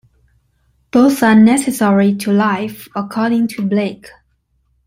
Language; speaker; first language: English; non-native, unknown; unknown